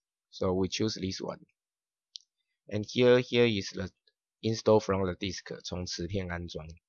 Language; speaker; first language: English; non-native, learner; Chinese